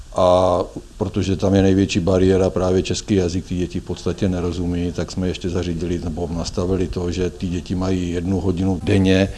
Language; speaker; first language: Czech; native; Czech